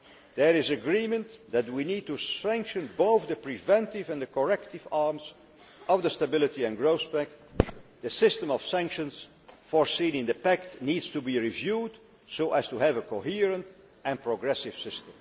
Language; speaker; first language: English; non-native, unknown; Dutch